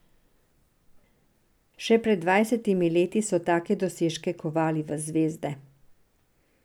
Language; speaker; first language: Slovenian; non-native, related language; Serbian